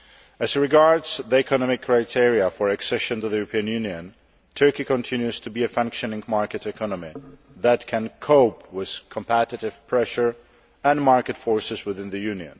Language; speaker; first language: English; non-native, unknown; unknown